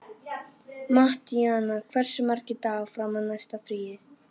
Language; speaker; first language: Icelandic; native; Icelandic